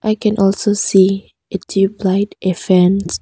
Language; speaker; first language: English; non-native, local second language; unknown